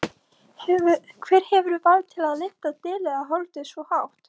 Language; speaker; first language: Icelandic; non-native, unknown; Polish